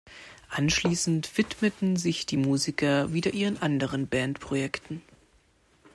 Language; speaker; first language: German; native; German